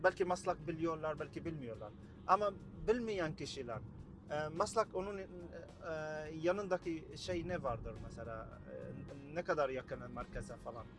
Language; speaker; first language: Turkish; non-native, learner; Arabic